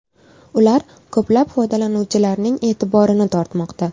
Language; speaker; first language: Uzbek; native; Uzbek